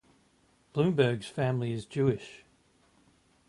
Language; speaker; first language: English; native; English